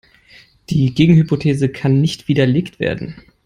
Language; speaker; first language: English; non-native, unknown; German